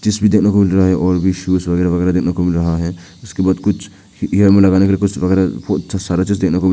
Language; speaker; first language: Hindi; non-native, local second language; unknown